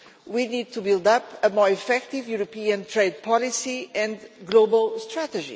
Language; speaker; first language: English; non-native, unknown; Portuguese